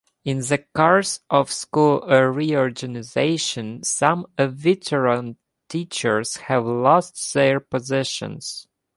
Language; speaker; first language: English; non-native, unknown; Ukrainian